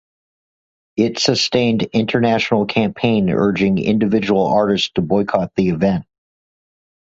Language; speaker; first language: English; native; English